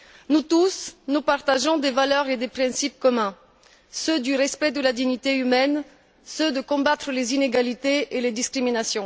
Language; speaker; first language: French; non-native, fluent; Bulgarian